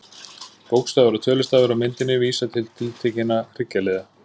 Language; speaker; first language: Icelandic; native; Icelandic